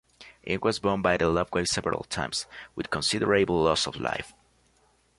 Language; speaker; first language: English; non-native, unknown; Spanish